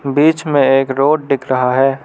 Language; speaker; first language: Hindi; non-native, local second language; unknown